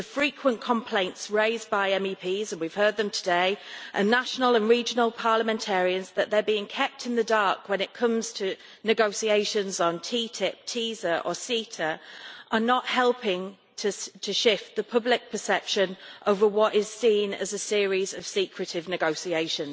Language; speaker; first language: English; native; English